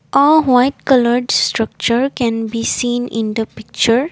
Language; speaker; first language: English; non-native, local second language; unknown